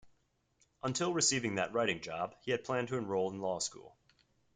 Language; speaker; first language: English; native; English